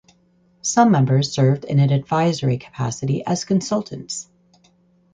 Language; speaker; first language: English; native; English